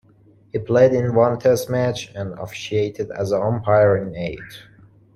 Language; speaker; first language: English; non-native, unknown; Persian